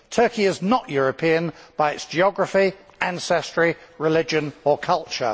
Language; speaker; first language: English; native; English